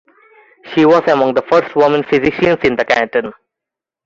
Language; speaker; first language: English; non-native, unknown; Bangla